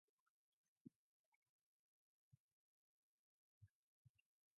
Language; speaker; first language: English; non-native, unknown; Mongolian